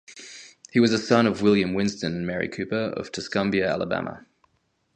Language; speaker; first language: English; native; English